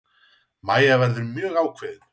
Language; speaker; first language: Icelandic; native; Icelandic